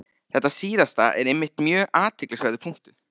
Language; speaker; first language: Icelandic; native; Icelandic